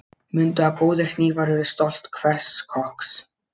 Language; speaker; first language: Icelandic; non-native, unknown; Polish